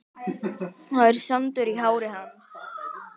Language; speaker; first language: Icelandic; native; Icelandic